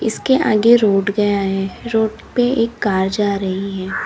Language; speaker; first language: Hindi; native; Hindi